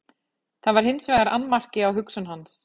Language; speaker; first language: Icelandic; native; Icelandic